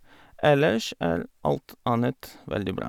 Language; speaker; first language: Norwegian; non-native, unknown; Bulgarian